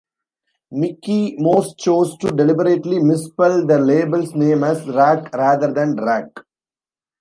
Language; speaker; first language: English; non-native, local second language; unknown